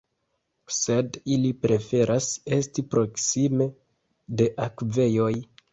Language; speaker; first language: Esperanto; non-native, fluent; Kinyarwanda